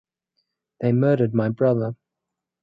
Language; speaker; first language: English; native; English